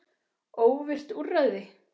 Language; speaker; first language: Icelandic; native; Icelandic